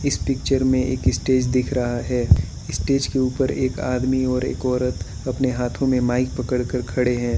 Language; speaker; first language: Hindi; non-native, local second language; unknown